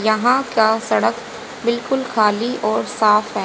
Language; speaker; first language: Hindi; native; Hindi